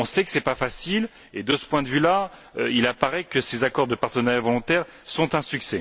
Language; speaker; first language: French; native; French